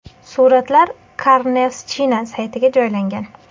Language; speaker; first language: Uzbek; native; Uzbek